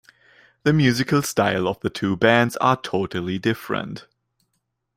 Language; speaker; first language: English; non-native, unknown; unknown